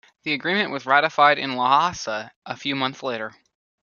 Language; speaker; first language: English; native; English